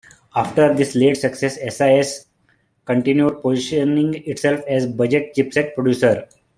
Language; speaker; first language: English; non-native, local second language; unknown